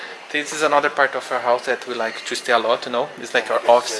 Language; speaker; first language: English; non-native, fluent; Portuguese